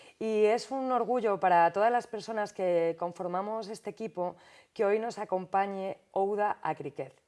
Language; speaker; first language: Spanish; native; Spanish